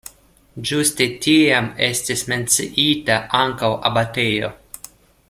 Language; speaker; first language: Esperanto; non-native, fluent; Russian